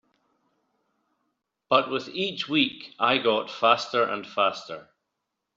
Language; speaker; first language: English; native; English